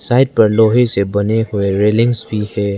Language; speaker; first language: Hindi; non-native, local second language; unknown